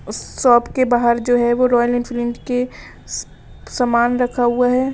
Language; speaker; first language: Hindi; native; Hindi